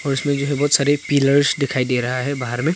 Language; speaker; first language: Hindi; non-native, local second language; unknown